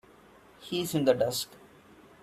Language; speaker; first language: English; non-native, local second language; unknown